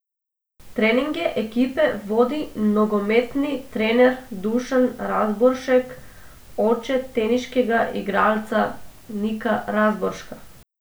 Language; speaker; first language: Slovenian; non-native, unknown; Macedonian